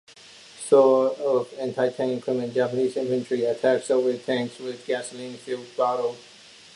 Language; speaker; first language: English; non-native, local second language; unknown